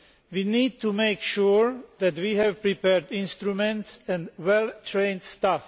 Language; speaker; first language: English; non-native, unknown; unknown